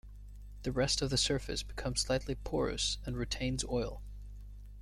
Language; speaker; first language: English; native; English